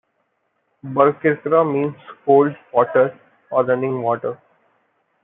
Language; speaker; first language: English; non-native, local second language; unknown